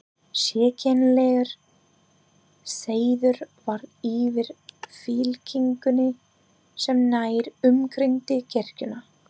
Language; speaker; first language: Icelandic; non-native, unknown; English